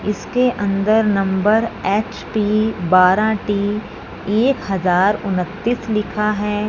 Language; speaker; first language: Hindi; non-native, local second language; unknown